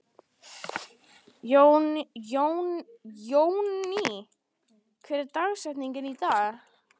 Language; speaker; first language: Icelandic; non-native, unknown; Italian